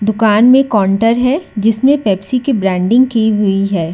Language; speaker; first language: Hindi; non-native, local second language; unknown